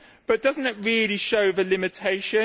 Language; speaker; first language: English; native; English